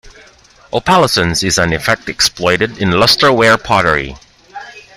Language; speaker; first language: English; non-native, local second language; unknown